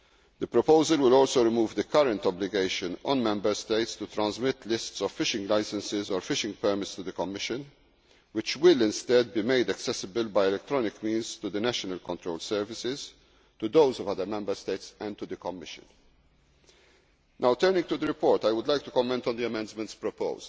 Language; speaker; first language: English; non-native, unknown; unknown